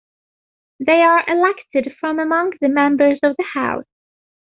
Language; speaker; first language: English; non-native, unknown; Arabic